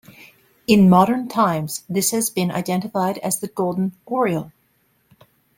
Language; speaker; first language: English; native; English